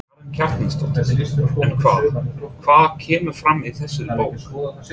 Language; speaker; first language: Icelandic; non-native, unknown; English